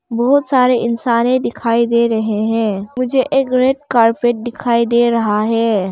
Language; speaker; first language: Hindi; non-native, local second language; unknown